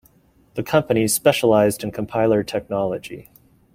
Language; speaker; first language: English; native; English